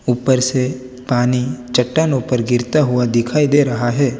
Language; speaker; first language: Hindi; non-native, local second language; Gujarati